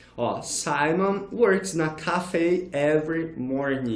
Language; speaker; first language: English; non-native, fluent; Portuguese